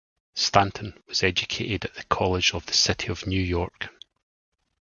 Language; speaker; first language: English; native; English